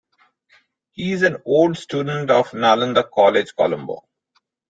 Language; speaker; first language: English; non-native, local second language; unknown